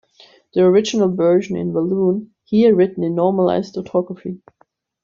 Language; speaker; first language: English; non-native, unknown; German